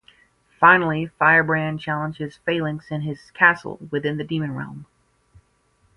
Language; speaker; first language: English; native; English